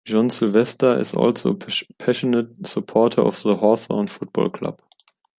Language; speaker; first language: English; non-native, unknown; German